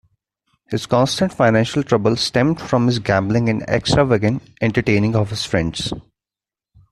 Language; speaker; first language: English; non-native, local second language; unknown